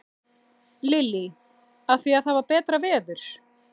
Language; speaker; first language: Icelandic; native; Icelandic